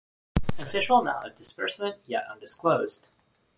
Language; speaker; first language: English; non-native, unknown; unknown